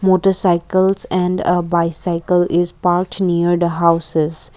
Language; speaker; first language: English; non-native, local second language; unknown